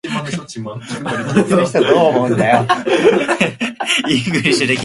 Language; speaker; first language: English; non-native, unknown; Japanese